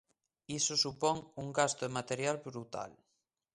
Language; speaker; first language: Galician; native; Galician